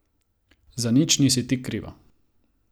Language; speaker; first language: Slovenian; non-native, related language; Croatian